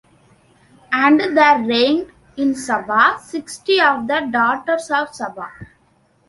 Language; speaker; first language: English; non-native, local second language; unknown